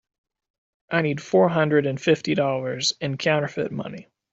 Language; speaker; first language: English; native; English